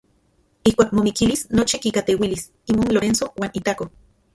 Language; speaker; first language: Central Puebla Nahuatl; non-native, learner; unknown